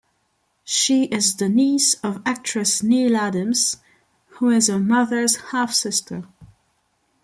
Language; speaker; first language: English; non-native, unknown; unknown